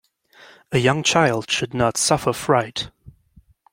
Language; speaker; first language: English; non-native, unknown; German